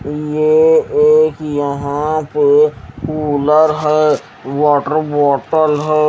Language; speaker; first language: Hindi; native; Hindi